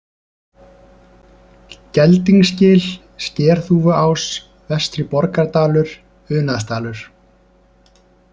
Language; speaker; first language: Icelandic; native; Icelandic